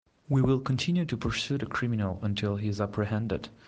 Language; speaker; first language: English; non-native, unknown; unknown